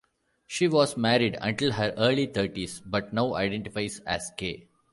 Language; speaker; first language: English; non-native, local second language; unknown